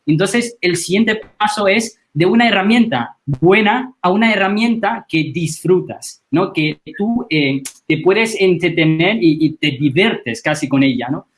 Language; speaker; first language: Spanish; non-native, fluent; Chinese